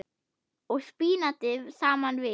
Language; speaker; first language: Icelandic; non-native, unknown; German